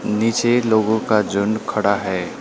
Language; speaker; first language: Hindi; non-native, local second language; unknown